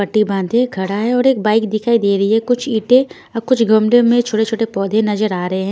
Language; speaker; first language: Hindi; non-native, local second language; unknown